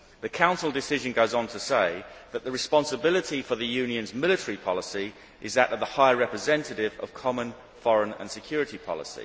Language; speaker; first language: English; native; English